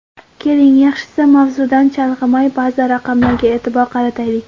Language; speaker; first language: Uzbek; non-native, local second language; Kara-Kalpak